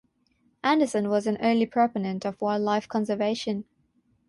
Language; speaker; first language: English; non-native, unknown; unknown